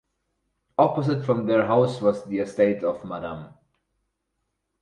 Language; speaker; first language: English; non-native, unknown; German